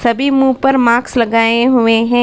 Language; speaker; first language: Hindi; non-native, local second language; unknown